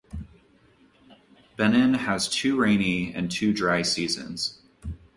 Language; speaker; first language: English; native; English